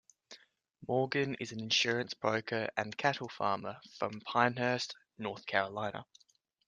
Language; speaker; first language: English; native; English